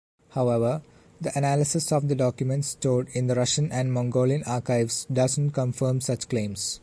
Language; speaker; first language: English; non-native, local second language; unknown